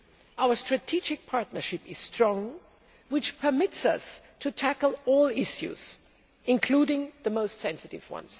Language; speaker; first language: English; non-native, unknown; German